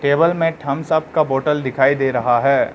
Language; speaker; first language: Hindi; non-native, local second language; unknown